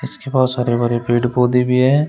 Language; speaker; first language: Hindi; native; Hindi